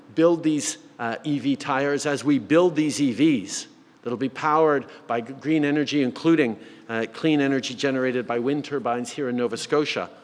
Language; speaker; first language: English; native; English